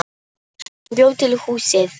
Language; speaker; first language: Icelandic; non-native, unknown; Polish